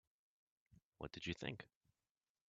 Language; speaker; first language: English; native; English